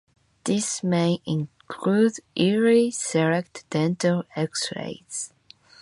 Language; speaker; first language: English; non-native, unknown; Japanese